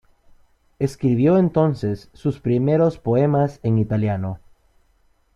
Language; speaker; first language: Spanish; native; Spanish